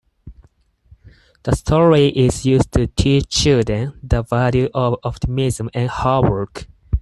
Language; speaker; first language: English; non-native, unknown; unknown